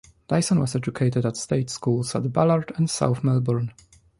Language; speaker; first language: English; non-native, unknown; Polish